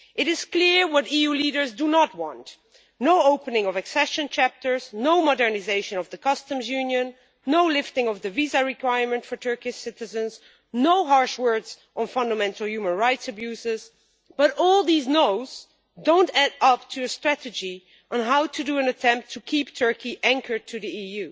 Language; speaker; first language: English; non-native, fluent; Dutch